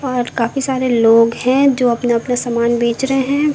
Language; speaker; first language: Hindi; native; Hindi